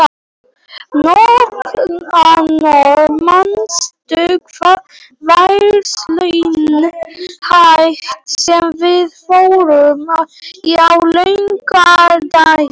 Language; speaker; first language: Icelandic; non-native, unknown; Polish